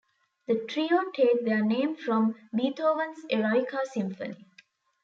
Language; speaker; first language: English; non-native, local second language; Tamil